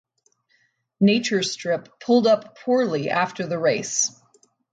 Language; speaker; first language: English; native; English